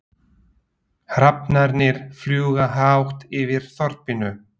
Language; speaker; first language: Icelandic; non-native, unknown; Slovak